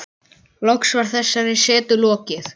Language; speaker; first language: Icelandic; native; Icelandic